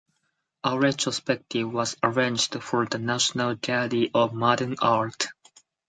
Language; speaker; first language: English; non-native, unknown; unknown